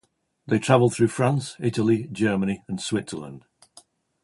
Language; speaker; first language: English; native; English